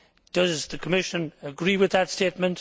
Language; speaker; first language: English; native; English